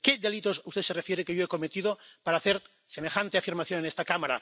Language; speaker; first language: Spanish; non-native, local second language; Catalan